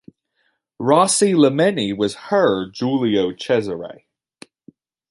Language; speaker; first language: English; native; English